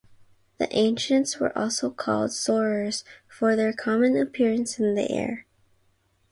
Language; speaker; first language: English; non-native, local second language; Filipino